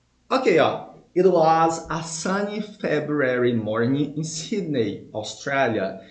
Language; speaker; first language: English; non-native, fluent; Portuguese